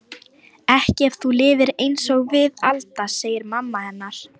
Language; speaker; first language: Icelandic; non-native, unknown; Lithuanian